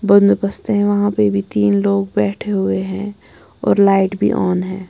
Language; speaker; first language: Hindi; non-native, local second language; Punjabi